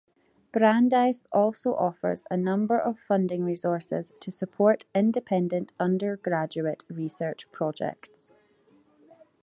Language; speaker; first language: English; native; English